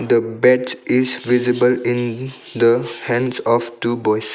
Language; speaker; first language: English; non-native, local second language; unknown